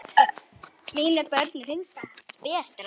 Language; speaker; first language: Icelandic; native; Icelandic